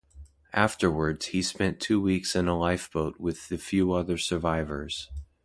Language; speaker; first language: English; native; English